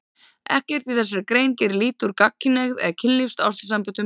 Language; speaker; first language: Icelandic; native; Icelandic